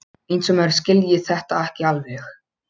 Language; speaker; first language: Icelandic; non-native, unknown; Polish